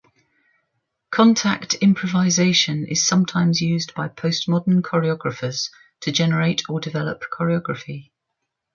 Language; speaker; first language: English; native; English